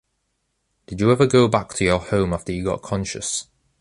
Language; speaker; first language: English; native; English